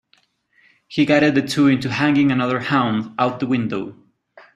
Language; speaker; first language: English; non-native, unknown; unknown